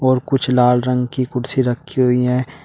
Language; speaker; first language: Hindi; native; Hindi